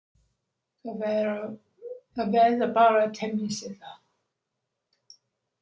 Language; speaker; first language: Icelandic; non-native, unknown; English